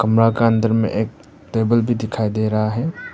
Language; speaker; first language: Hindi; non-native, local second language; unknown